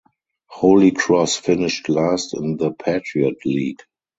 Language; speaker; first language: English; non-native, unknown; German